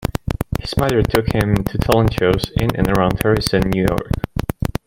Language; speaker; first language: English; native; English